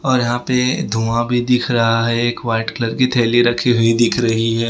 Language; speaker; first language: Hindi; non-native, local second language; Gujarati